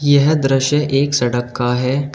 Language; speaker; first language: Hindi; native; Hindi